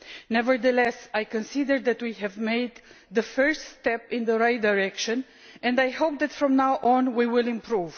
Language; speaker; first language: English; non-native, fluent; Romanian